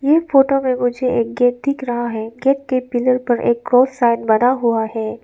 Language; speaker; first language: Hindi; non-native, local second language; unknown